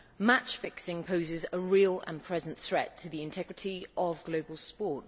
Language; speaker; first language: English; native; English